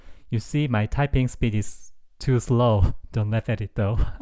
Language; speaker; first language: English; non-native, fluent; Korean